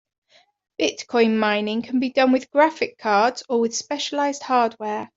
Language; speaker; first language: English; native; English